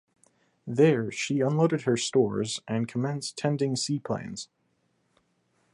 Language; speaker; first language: English; native; English